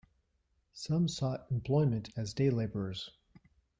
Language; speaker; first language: English; native; English